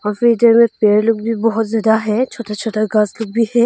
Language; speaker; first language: Hindi; non-native, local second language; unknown